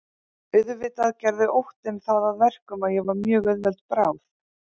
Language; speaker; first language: Icelandic; native; Icelandic